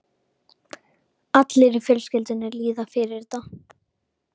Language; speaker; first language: Icelandic; native; Icelandic